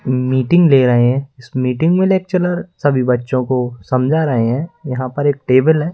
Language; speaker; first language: Hindi; native; Hindi